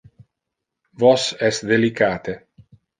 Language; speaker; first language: Interlingua; non-native, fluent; Italian